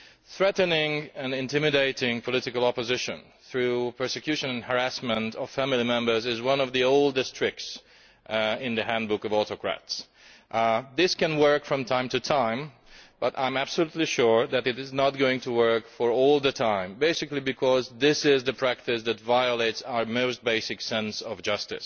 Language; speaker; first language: English; non-native, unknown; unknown